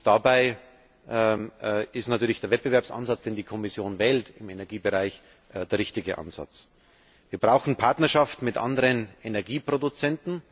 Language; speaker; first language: German; native; German